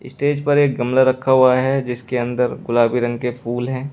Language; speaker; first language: Hindi; native; Hindi